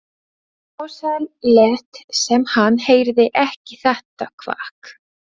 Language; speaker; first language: Icelandic; non-native, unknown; Latvian